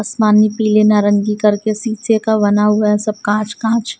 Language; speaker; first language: Hindi; non-native, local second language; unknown